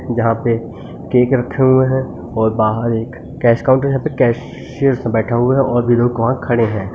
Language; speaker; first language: Hindi; native; Hindi